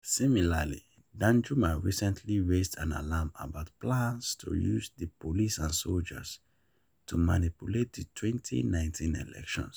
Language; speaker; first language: English; non-native, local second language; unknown